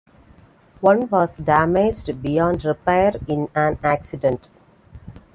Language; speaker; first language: English; non-native, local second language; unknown